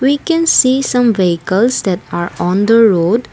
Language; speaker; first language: English; non-native, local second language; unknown